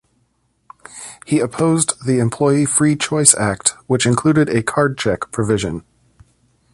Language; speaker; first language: English; native; English